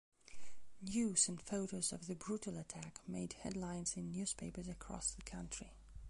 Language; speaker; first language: English; non-native, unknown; Belarusian